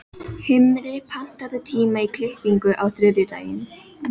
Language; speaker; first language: Icelandic; non-native, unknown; Filipino